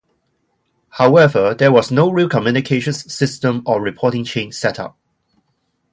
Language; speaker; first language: English; non-native, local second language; Cantonese